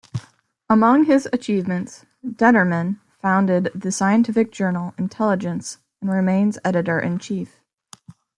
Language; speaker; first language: English; native; English